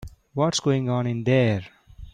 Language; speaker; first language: English; non-native, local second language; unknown